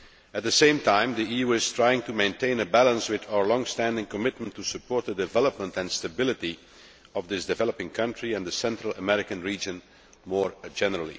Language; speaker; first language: English; non-native, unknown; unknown